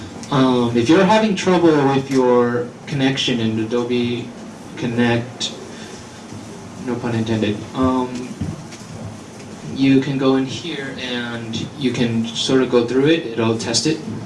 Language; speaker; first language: English; early bilingual, other home language; Chinese